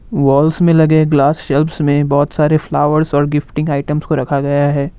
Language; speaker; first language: Hindi; non-native, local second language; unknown